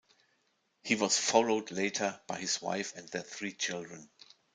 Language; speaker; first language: English; non-native, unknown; German